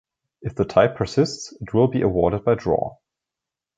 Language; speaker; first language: English; non-native, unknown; German